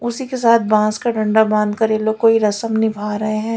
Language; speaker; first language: Hindi; native; Hindi